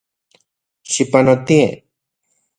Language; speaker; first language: Central Puebla Nahuatl; non-native, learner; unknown